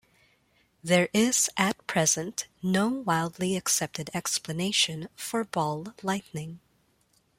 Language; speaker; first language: English; non-native, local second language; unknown